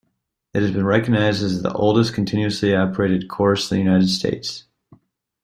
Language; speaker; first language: English; native; English